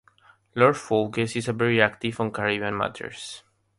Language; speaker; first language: English; non-native, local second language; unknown